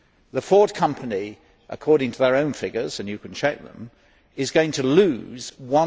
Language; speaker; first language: English; native; English